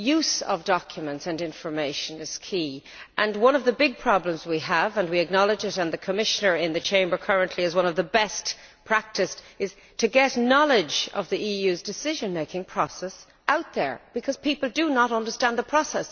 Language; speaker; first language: English; native; English